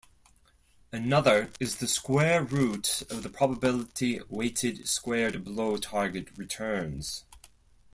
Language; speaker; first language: English; non-native, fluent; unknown